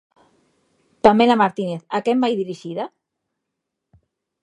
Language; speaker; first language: Galician; native; Galician